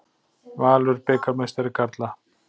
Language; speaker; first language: Icelandic; native; Icelandic